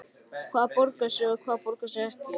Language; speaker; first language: Icelandic; native; Icelandic